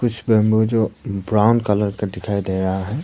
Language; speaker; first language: Hindi; non-native, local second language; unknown